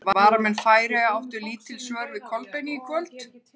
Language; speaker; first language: Icelandic; native; Icelandic